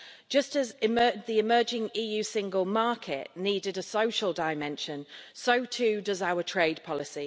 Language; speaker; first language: English; native; English